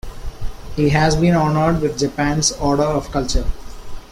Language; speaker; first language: English; non-native, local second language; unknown